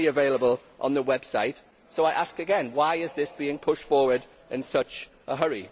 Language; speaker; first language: English; native; English